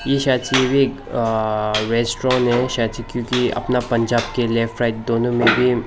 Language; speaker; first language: Hindi; non-native, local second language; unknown